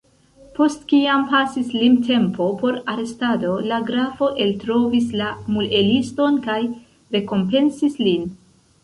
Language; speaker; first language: Esperanto; non-native, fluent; Central Kurdish